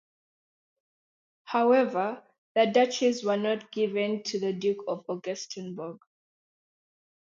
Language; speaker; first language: English; non-native, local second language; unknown